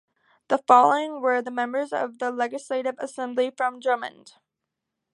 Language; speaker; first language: English; native; English